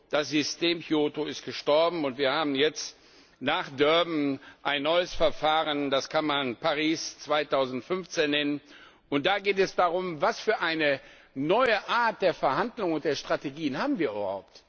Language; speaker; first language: German; non-native, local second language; Luxembourgish